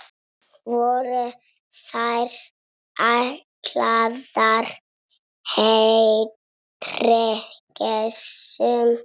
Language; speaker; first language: Icelandic; non-native, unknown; Italian